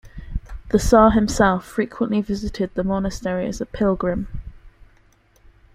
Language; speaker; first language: English; native; English